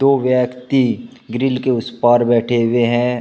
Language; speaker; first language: Hindi; native; Hindi